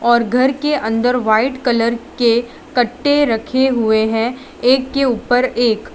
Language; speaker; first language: Hindi; non-native, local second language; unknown